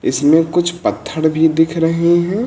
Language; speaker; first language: Hindi; native; Hindi